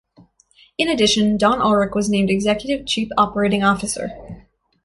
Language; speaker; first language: English; native; English